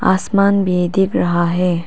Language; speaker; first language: Hindi; non-native, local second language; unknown